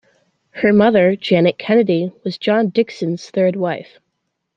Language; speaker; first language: English; native; English